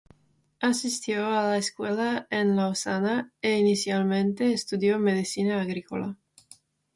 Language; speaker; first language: Spanish; non-native, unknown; Czech